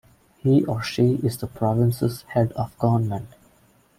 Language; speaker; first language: English; non-native, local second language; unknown